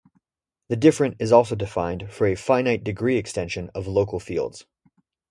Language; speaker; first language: English; native; English